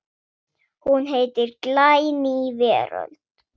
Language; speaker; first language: Icelandic; non-native, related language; Swedish